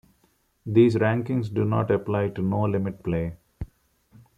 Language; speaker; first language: English; non-native, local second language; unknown